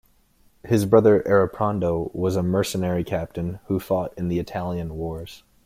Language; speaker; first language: English; native; English